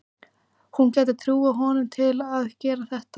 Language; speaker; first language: Icelandic; native; Icelandic